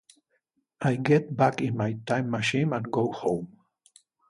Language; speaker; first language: English; native; English